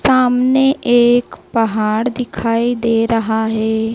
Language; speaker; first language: Hindi; native; Hindi